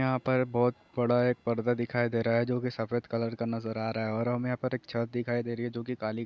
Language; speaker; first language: Hindi; non-native, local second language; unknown